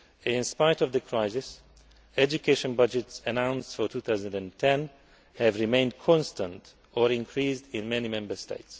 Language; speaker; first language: English; non-native, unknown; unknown